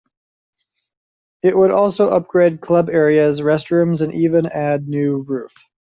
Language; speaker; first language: English; native; English